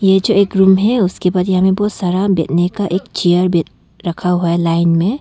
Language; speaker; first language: Hindi; non-native, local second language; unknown